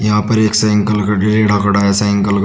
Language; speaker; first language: Hindi; native; Hindi